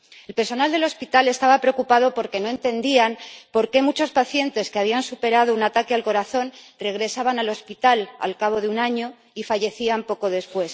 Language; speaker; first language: Spanish; native; Spanish